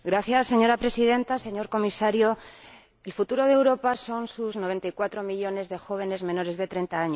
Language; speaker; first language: Spanish; native; Spanish